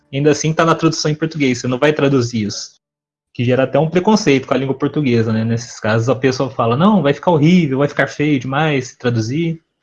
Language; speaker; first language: Portuguese; native; Portuguese